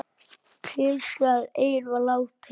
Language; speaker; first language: Icelandic; native; Icelandic